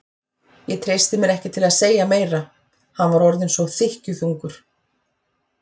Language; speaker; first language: Icelandic; native; Icelandic